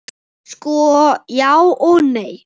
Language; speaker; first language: Icelandic; native; Icelandic